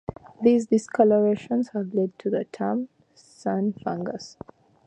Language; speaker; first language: English; native; English